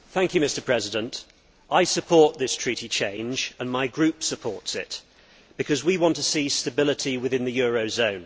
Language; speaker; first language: English; native; English